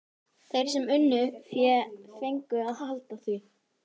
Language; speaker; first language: Icelandic; native; Icelandic